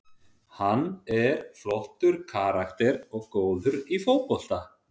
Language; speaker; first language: Icelandic; native; Icelandic